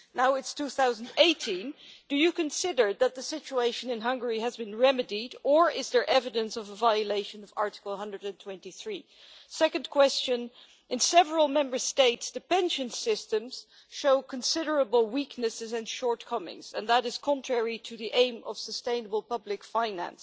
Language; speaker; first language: English; non-native, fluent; Dutch